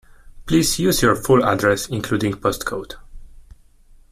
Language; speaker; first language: English; non-native, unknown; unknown